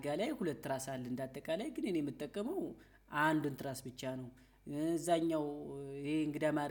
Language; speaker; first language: Amharic; native; Amharic